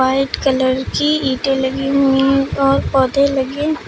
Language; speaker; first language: Hindi; native; Hindi